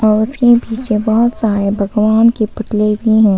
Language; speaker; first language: Hindi; non-native, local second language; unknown